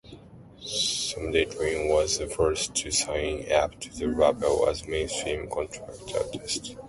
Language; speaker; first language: English; non-native, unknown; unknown